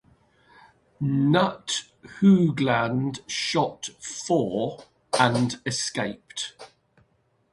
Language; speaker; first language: English; native; English